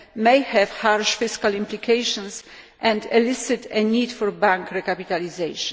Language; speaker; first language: English; non-native, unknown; Polish